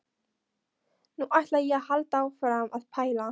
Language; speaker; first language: Icelandic; non-native, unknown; Polish